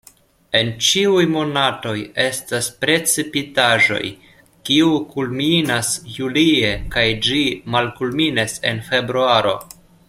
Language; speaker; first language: Esperanto; non-native, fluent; Russian